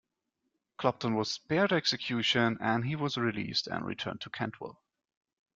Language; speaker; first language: English; non-native, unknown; German